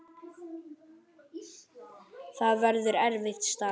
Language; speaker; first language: Icelandic; native; Icelandic